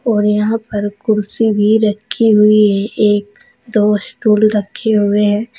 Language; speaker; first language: Hindi; native; Hindi